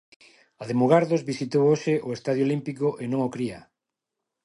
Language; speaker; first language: Galician; non-native, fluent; Spanish